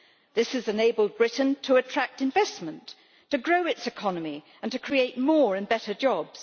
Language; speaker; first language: English; native; English